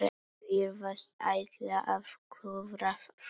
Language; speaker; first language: Icelandic; non-native, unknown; Polish